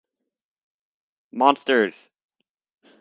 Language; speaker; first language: English; native; English